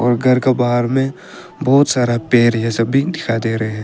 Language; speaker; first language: Hindi; early bilingual, other home language; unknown